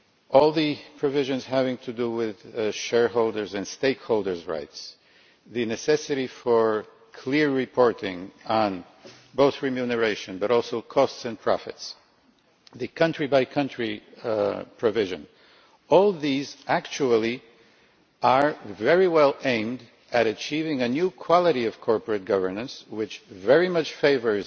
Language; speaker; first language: English; non-native, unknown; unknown